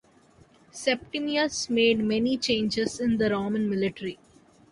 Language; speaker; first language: English; native; English